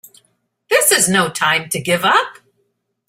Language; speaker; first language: English; native; English